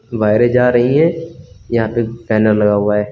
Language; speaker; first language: Hindi; native; Hindi